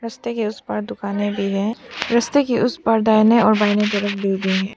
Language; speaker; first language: Hindi; non-native, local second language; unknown